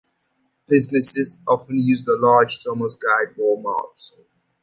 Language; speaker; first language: English; native; English